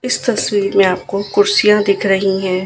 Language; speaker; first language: Hindi; non-native, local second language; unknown